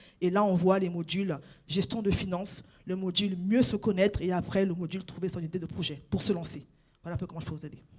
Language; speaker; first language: French; non-native, local second language; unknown